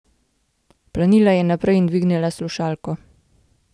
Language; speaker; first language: Slovenian; native; Slovenian